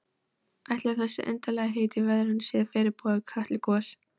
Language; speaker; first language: Icelandic; non-native, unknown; Polish